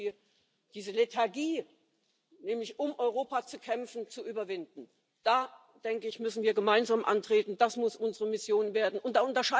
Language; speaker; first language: English; native; English